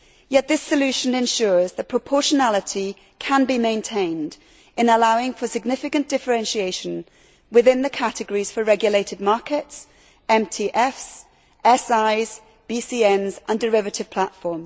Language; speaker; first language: English; native; English